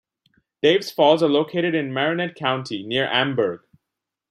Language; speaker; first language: English; non-native, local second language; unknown